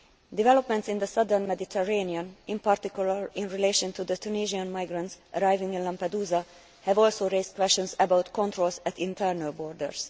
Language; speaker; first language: English; non-native, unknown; Hungarian